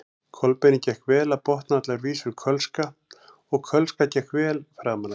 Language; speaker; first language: Icelandic; native; Icelandic